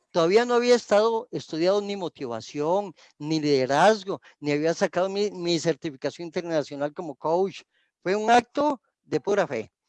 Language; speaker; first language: Spanish; native; Spanish